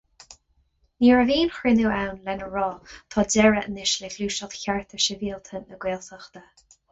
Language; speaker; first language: Irish; non-native, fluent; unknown